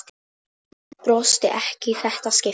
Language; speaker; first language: Icelandic; non-native, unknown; Polish